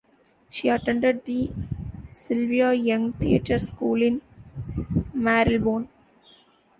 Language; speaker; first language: English; non-native, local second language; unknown